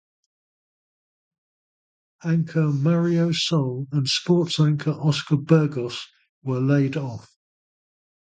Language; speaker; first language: English; native; English